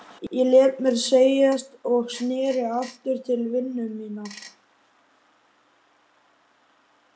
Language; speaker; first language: Icelandic; native; Icelandic